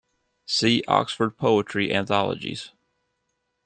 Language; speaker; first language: English; native; English